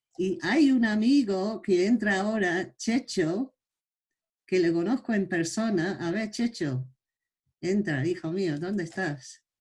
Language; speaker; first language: Spanish; non-native, fluent; English